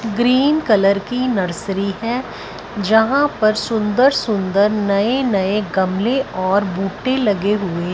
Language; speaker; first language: Hindi; non-native, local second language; Punjabi